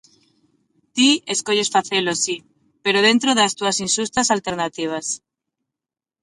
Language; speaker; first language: Galician; non-native, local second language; Spanish